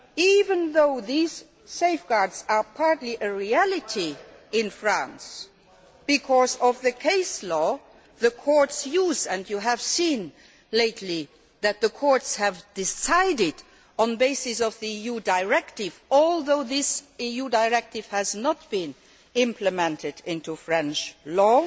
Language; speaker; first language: English; non-native, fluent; Luxembourgish